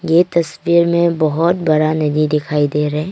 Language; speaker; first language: Hindi; non-native, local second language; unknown